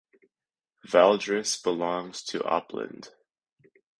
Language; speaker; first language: English; native; English